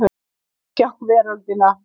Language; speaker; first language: Icelandic; native; Icelandic